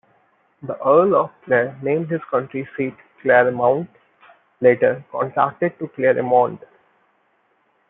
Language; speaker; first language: English; non-native, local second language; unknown